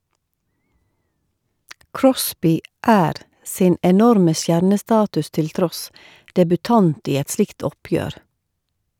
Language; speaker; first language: Norwegian; native; Norwegian